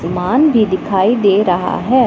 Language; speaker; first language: Hindi; non-native, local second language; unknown